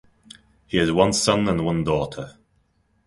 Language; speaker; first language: English; non-native, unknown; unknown